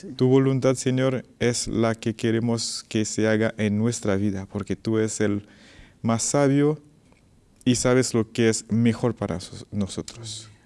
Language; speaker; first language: Spanish; non-native, fluent; Haitian Creole